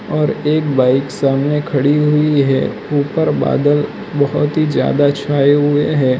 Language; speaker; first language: Hindi; non-native, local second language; Gujarati